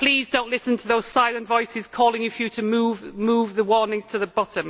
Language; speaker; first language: English; native; English